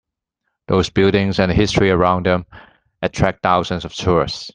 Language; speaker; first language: English; non-native, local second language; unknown